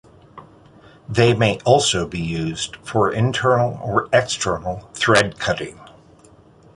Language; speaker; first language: English; native; English